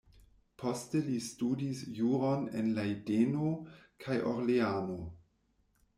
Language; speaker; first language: Esperanto; non-native, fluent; German